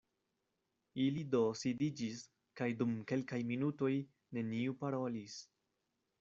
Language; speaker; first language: Esperanto; non-native, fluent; Spanish